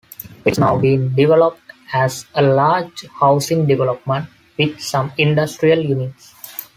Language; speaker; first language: English; non-native, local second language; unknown